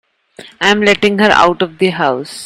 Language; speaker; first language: English; non-native, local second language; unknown